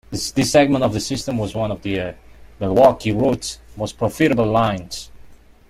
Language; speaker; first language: English; non-native, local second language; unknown